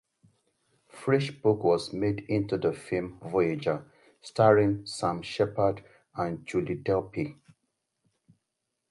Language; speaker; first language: English; non-native, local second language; Yoruba